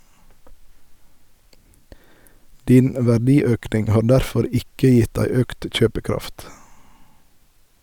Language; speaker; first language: Norwegian; native; Norwegian